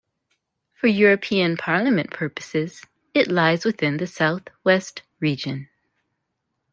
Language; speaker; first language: English; native; English